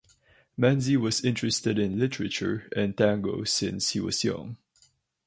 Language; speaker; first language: English; non-native, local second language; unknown